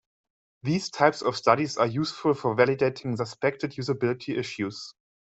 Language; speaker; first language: English; non-native, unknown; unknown